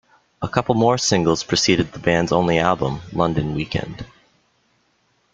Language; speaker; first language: English; native; English